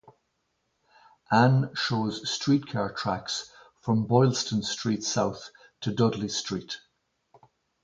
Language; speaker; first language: English; native; English